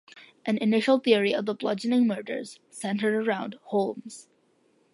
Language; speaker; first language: English; early bilingual, other home language; Malayalam